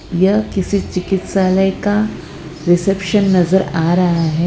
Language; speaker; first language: Hindi; non-native, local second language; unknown